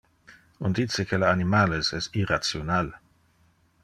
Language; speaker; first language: Interlingua; non-native, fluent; Dutch